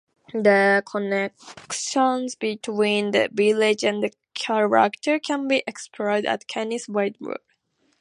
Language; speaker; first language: English; native; English